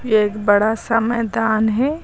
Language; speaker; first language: Hindi; native; Hindi